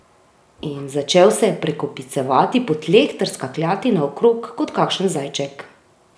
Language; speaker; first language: Slovenian; native; Slovenian